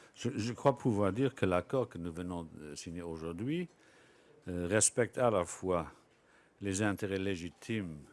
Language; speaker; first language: French; non-native, local second language; Luxembourgish